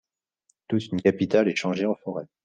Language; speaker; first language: French; native; French